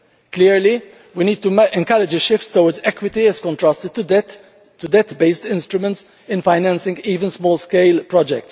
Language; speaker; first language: English; non-native, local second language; Maltese